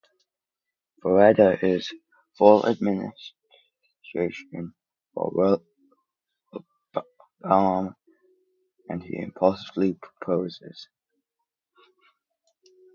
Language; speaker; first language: English; native; English